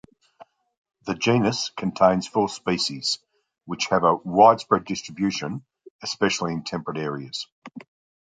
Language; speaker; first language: English; native; English